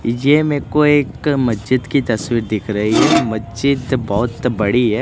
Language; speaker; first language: Hindi; non-native, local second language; Gujarati